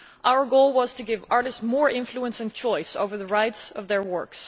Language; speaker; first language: English; non-native, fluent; Dutch